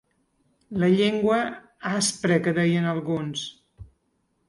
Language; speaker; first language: Catalan; native; Catalan